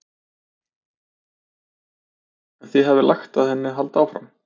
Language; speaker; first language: Icelandic; native; Icelandic